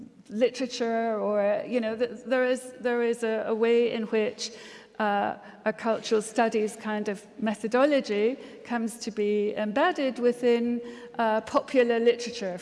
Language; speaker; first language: English; native; English